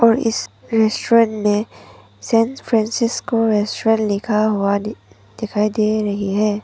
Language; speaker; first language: Hindi; non-native, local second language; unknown